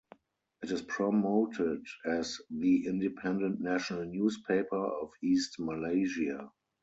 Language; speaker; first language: English; non-native, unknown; German